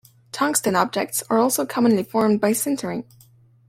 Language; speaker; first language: English; non-native, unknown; French